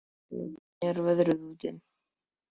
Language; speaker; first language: Icelandic; native; Icelandic